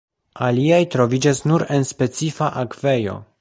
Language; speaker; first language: Esperanto; non-native, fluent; Polish